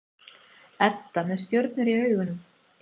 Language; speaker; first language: Icelandic; native; Icelandic